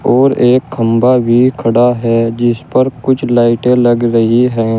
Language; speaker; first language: Hindi; native; Hindi